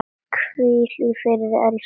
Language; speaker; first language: Icelandic; non-native, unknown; Latvian